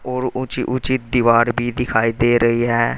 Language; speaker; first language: Hindi; native; Hindi